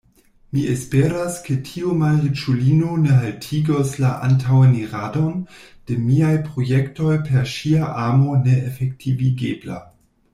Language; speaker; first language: Esperanto; non-native, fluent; German